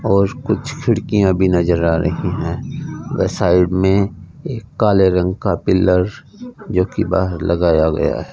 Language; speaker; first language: Hindi; non-native, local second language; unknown